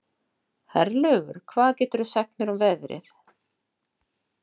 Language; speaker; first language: Icelandic; non-native, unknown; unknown